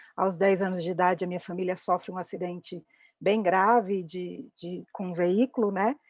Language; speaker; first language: Portuguese; native; Portuguese